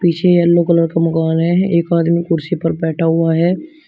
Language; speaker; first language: Hindi; native; Hindi